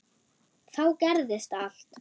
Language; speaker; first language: Icelandic; non-native, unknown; German